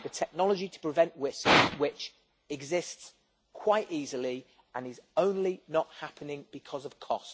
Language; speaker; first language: English; native; English